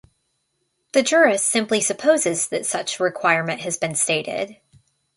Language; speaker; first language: English; native; English